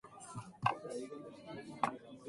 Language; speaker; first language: English; native; English